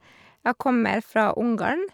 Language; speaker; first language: Norwegian; non-native, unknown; Hungarian